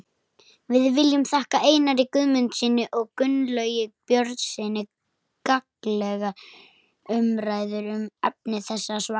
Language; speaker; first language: Icelandic; native; Icelandic